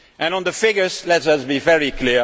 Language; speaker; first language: English; non-native, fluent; Dutch